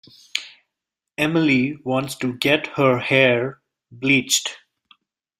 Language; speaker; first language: English; non-native, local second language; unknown